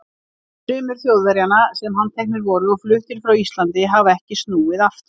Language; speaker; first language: Icelandic; native; Icelandic